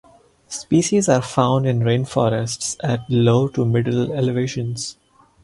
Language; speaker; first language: English; non-native, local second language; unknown